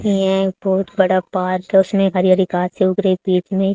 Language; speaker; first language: Hindi; native; Hindi